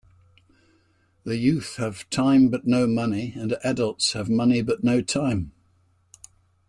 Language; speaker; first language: English; native; English